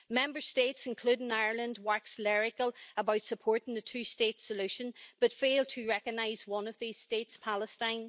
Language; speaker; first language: English; native; English